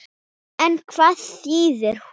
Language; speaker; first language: Icelandic; non-native, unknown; Thai